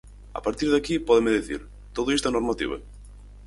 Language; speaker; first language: Galician; native; Galician